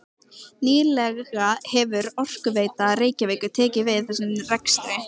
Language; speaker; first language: Icelandic; native; Icelandic